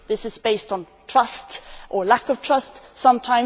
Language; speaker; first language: English; non-native, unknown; Swedish